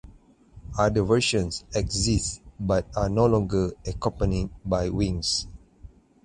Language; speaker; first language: English; non-native, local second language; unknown